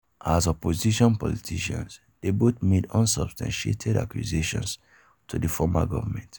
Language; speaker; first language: English; non-native, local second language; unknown